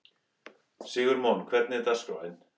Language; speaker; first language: Icelandic; non-native, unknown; English